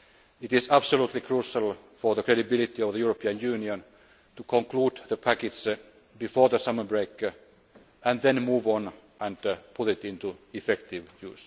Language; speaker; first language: English; non-native, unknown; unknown